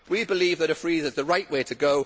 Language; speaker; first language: English; native; English